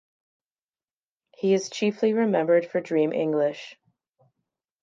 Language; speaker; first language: English; native; English